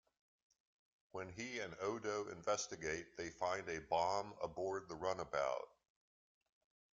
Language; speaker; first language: English; native; English